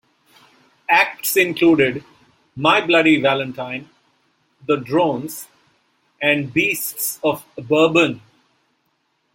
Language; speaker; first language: English; non-native, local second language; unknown